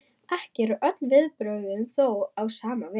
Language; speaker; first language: Icelandic; non-native, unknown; German